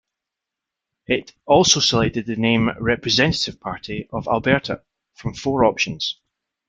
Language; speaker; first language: English; native; English